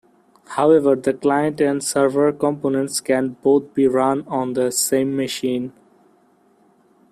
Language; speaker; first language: English; non-native, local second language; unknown